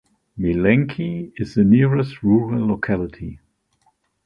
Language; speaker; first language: English; non-native, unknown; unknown